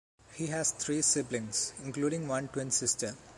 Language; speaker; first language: English; non-native, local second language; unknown